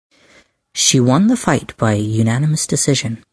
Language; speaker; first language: English; native; English